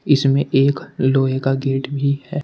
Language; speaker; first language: Hindi; native; Hindi